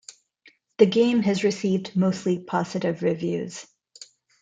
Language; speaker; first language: English; non-native, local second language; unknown